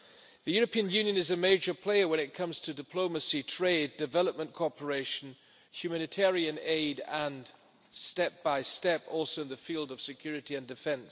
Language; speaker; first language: English; non-native, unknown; German